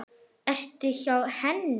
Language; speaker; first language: Icelandic; non-native, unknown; Arabic